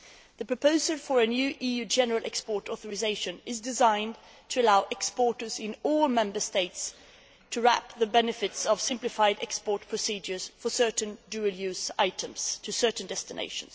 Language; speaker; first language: English; non-native, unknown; Swedish